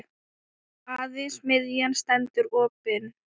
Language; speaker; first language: Icelandic; non-native, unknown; Thai